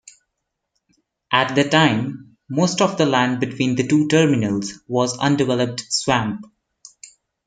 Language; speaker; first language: English; non-native, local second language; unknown